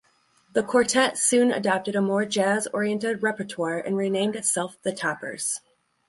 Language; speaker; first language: English; native; English